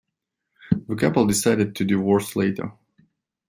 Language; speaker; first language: English; non-native, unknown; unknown